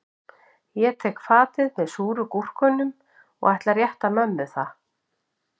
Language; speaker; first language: Icelandic; native; Icelandic